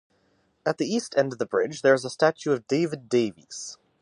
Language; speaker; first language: English; native; English